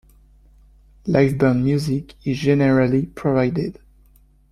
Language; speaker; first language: English; non-native, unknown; French